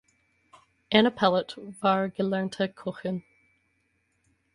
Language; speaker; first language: German; non-native, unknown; English